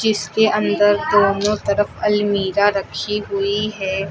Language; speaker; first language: Hindi; native; Hindi